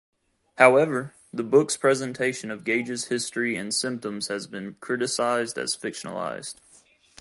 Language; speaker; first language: English; native; English